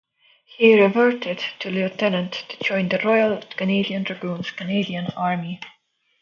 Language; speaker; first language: English; non-native, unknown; Estonian